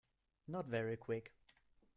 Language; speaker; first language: English; non-native, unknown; German